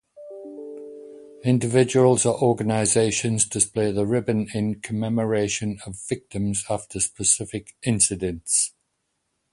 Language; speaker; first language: English; native; English